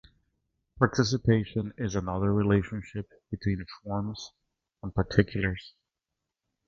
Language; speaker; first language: English; native; English